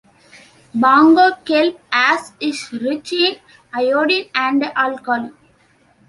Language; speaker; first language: English; non-native, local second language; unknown